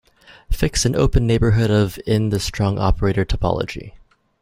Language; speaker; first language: English; native; English